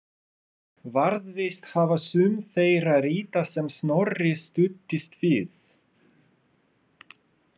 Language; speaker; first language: Icelandic; non-native, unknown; Russian